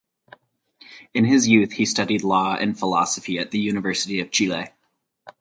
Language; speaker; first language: English; native; English